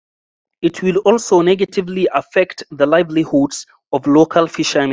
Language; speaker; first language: English; non-native, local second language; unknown